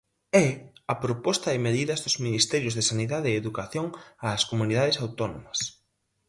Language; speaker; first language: Galician; native; Galician